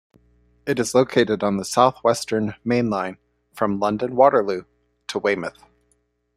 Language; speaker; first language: English; native; English